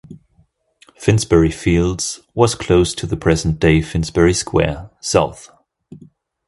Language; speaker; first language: English; non-native, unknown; German